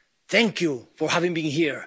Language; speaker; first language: English; non-native, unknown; Spanish